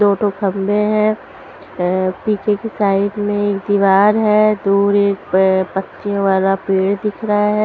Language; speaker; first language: Hindi; non-native, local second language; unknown